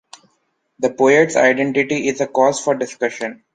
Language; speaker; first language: English; non-native, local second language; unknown